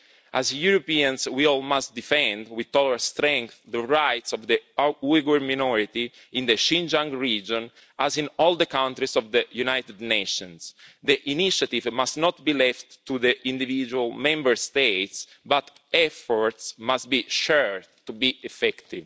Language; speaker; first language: English; non-native, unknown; Italian